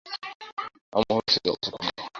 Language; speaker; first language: English; non-native, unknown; Bangla